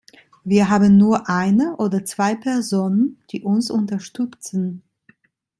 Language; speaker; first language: German; non-native, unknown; Italian